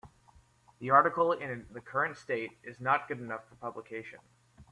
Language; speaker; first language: English; native; English